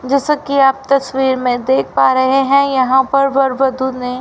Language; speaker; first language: Hindi; native; Hindi